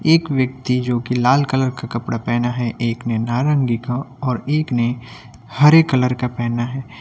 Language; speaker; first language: Hindi; native; Hindi